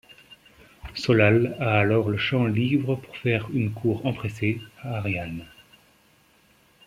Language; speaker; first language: French; native; French